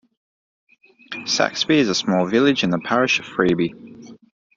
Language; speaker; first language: English; native; English